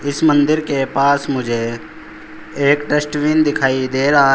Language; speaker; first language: Hindi; native; Hindi